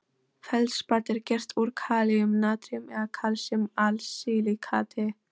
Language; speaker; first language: Icelandic; non-native, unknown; Polish